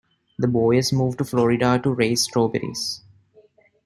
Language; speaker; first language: English; non-native, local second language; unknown